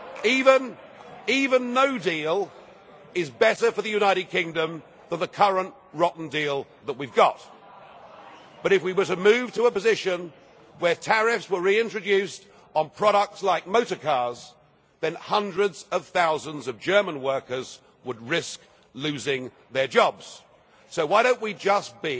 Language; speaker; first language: English; native; English